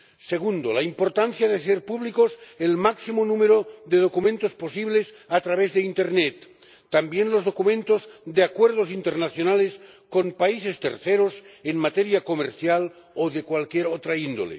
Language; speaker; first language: Spanish; non-native, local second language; Catalan